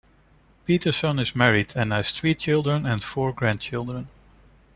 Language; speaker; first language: English; non-native, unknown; Dutch